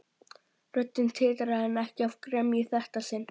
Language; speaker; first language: Icelandic; native; Icelandic